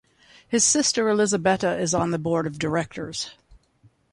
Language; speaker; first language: English; native; English